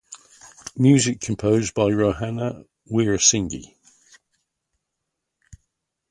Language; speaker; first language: English; native; English